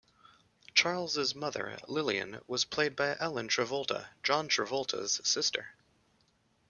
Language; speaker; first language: English; native; English